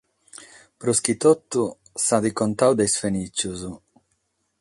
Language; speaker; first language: Sardinian; non-native, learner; Catalan